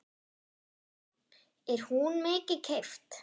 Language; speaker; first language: Icelandic; non-native, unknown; German